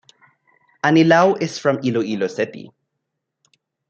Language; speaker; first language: English; non-native, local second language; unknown